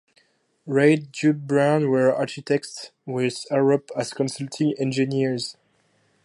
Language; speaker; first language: English; non-native, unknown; French